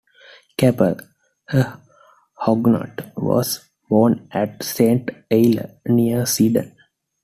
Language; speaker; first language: English; non-native, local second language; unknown